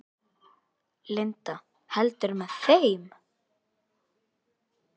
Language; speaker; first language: Icelandic; native; Icelandic